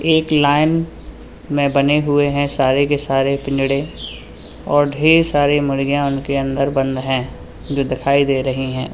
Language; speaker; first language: Hindi; native; Hindi